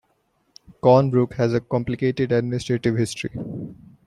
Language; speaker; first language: English; non-native, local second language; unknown